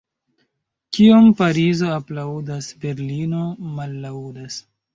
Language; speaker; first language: Esperanto; non-native, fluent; Chinese